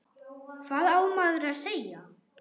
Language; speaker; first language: Icelandic; non-native, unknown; German